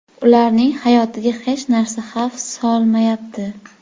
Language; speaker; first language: Uzbek; native; Uzbek